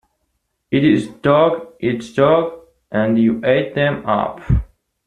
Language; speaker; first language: English; non-native, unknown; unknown